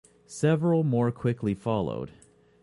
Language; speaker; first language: English; native; English